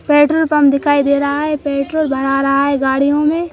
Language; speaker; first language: Hindi; native; Hindi